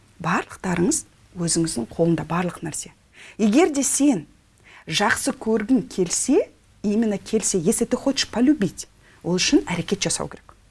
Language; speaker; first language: Kazakh; non-native, local second language; Russian